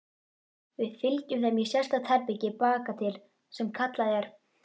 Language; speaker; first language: Icelandic; native; Icelandic